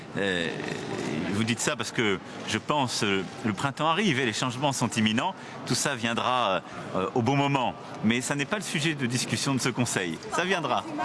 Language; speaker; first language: French; native; French